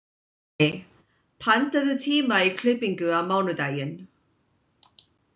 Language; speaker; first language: Icelandic; non-native, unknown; English